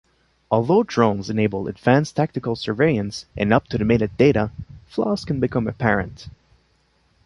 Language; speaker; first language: English; non-native, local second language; French